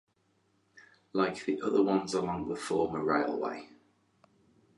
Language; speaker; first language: English; native; English